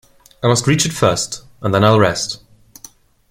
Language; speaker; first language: English; non-native, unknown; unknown